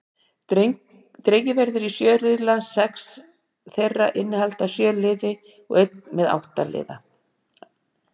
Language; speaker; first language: Icelandic; native; Icelandic